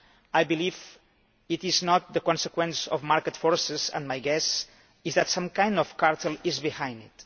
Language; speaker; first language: English; non-native, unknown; Catalan